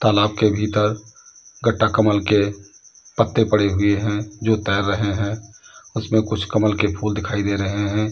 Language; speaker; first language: Hindi; native; Hindi